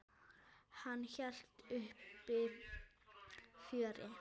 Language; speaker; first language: Icelandic; native; Icelandic